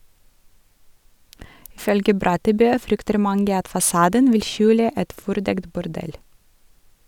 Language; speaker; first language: Norwegian; non-native, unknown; Russian